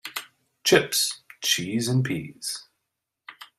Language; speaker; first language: English; native; English